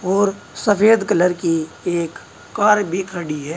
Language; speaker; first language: Hindi; native; Hindi